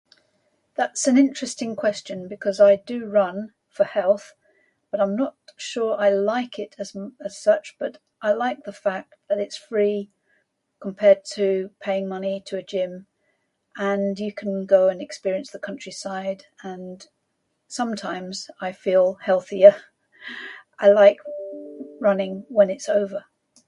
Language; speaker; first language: English; native; English